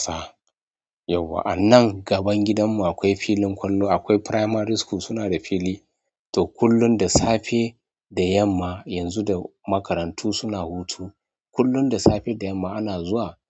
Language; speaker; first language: Hausa; non-native, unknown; Yoruba